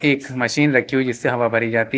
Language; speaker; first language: Hindi; native; Hindi